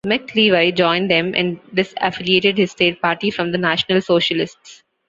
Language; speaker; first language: English; non-native, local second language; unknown